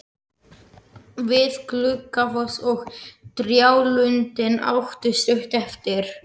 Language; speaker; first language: Icelandic; non-native, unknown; Slovak